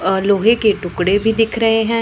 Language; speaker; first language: Hindi; non-native, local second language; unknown